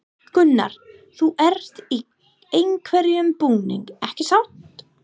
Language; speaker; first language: Icelandic; non-native, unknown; English